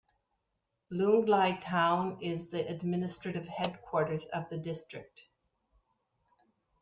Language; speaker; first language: English; native; English